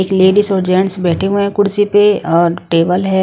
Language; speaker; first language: Hindi; non-native, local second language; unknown